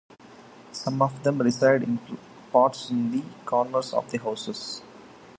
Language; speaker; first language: English; non-native, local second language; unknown